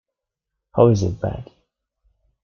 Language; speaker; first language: English; non-native, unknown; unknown